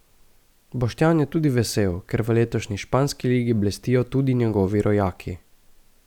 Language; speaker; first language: Slovenian; native; Slovenian